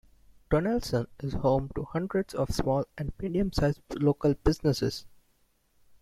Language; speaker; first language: English; non-native, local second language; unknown